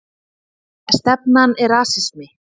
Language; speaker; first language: Icelandic; native; Icelandic